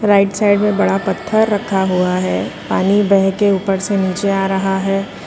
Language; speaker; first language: Hindi; non-native, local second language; Gujarati